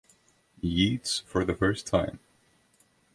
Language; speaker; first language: English; non-native, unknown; Estonian